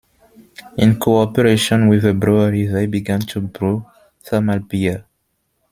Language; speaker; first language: English; non-native, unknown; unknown